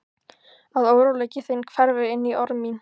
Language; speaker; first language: Icelandic; native; Icelandic